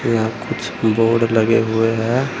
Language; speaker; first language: Hindi; native; Hindi